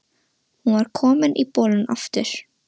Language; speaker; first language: Icelandic; non-native, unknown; Russian